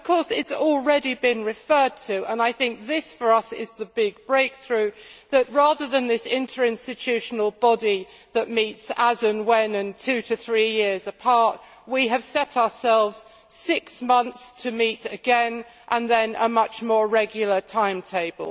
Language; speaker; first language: English; native; English